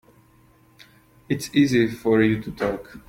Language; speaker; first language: English; non-native, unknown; Czech